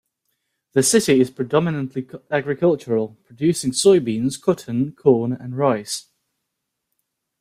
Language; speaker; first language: English; native; English